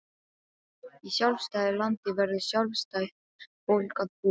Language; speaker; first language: Icelandic; non-native, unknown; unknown